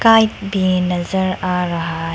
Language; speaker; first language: Hindi; non-native, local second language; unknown